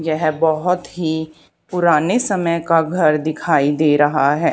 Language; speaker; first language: Hindi; native; Hindi